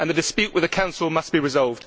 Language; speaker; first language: English; native; English